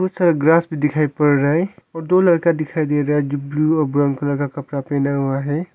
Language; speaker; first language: Hindi; non-native, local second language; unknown